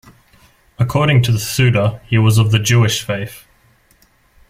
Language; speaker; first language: English; native; English